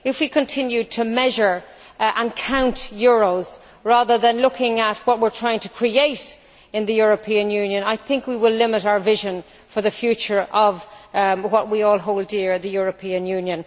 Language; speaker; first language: English; native; English